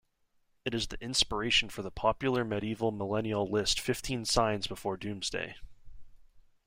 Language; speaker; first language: English; native; English